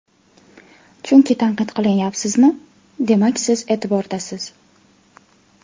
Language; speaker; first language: Uzbek; native; Uzbek